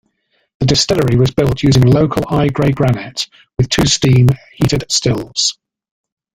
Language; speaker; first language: English; native; English